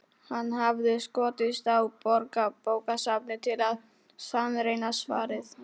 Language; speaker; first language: Icelandic; non-native, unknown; Polish